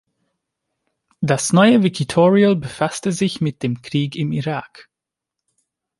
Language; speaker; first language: German; non-native, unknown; Hungarian